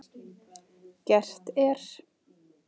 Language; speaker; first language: Icelandic; native; Icelandic